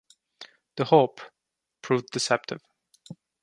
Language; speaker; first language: English; non-native, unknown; Turkish